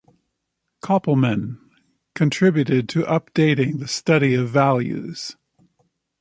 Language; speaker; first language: English; native; English